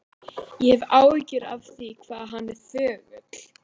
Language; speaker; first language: Icelandic; native; Icelandic